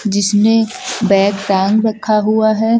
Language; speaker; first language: Hindi; native; Hindi